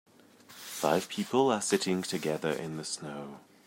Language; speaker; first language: English; native; English